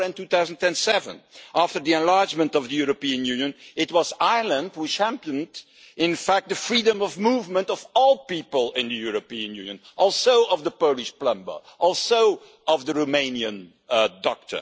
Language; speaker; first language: English; non-native, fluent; Dutch